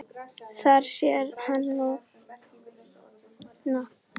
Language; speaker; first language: Icelandic; native; Icelandic